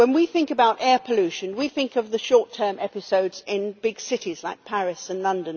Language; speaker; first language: English; native; English